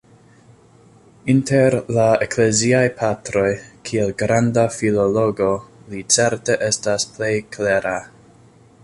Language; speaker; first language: Esperanto; non-native, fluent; English